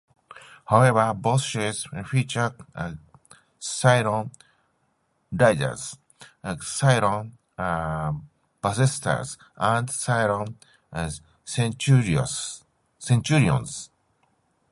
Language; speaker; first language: English; non-native, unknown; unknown